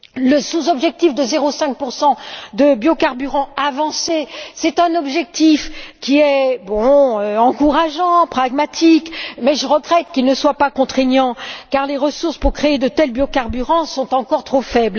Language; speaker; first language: French; native; French